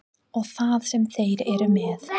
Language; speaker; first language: Icelandic; non-native, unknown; English